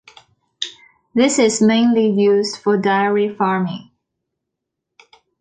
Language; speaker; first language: English; non-native, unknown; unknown